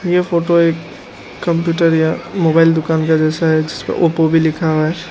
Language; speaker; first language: Hindi; non-native, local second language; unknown